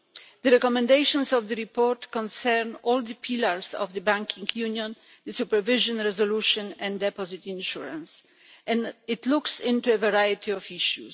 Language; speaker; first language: English; non-native, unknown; Polish